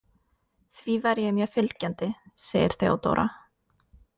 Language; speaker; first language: Icelandic; non-native, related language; Norwegian